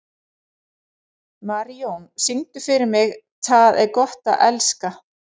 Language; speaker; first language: Icelandic; native; Icelandic